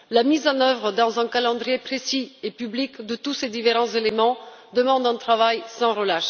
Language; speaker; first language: French; non-native, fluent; Bulgarian